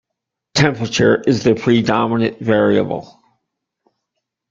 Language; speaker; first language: English; native; English